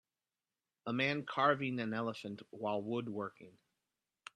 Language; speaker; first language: English; native; English